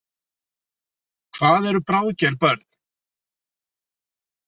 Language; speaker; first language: Icelandic; native; Icelandic